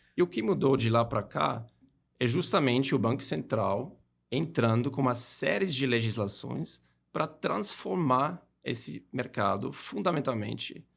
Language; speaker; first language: Portuguese; non-native, fluent; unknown